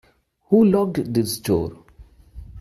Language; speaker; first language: English; non-native, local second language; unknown